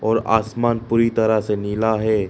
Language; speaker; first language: Hindi; non-native, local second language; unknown